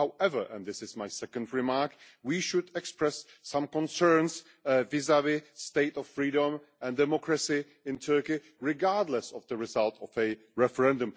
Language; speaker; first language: English; non-native, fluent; Czech